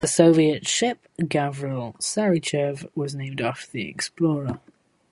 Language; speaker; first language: English; native; English